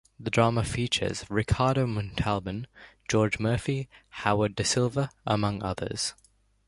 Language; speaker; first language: English; native; English